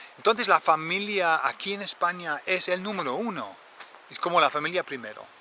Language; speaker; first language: Spanish; non-native, fluent; English